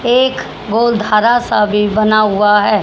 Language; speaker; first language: Hindi; native; Hindi